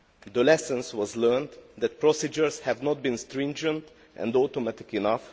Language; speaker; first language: English; non-native, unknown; Hungarian